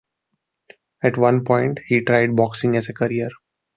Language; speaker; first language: English; non-native, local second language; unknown